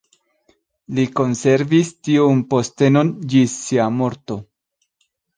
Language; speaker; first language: Esperanto; non-native, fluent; Spanish